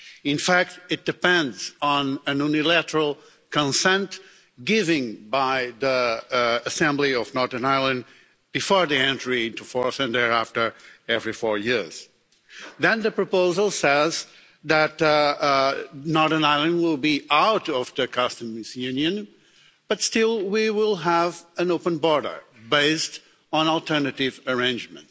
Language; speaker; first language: English; non-native, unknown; Portuguese